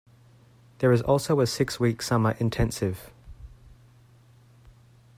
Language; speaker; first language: English; native; English